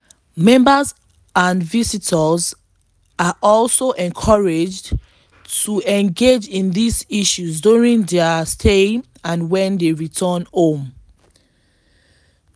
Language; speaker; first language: English; non-native, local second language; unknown